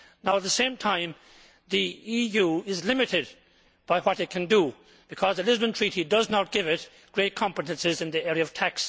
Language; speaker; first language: English; native; English